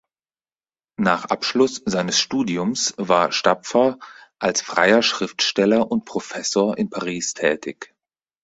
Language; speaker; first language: German; native; German